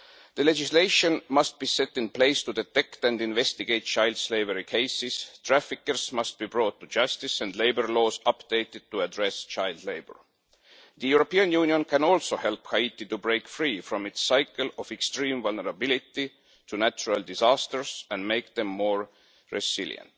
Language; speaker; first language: English; non-native, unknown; Estonian